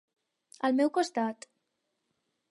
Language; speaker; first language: Catalan; non-native, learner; Spanish